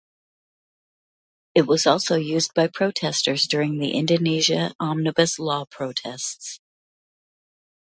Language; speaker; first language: English; native; English